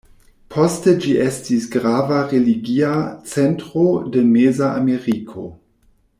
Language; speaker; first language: Esperanto; non-native, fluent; German